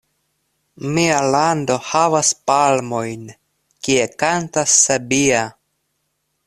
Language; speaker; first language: Esperanto; non-native, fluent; Russian